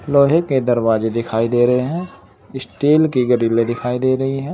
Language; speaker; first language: Hindi; native; Hindi